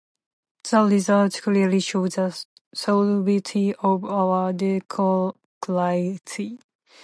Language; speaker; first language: English; non-native, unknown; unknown